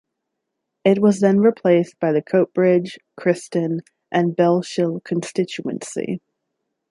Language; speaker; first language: English; native; English